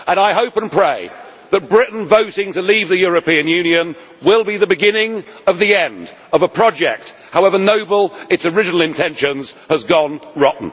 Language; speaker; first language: English; native; English